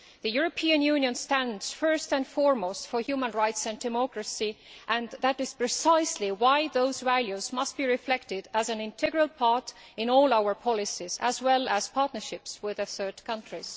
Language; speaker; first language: English; non-native, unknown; Estonian